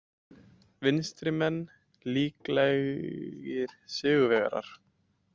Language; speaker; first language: Icelandic; native; Icelandic